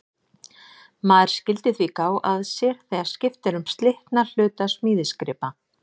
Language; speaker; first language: Icelandic; native; Icelandic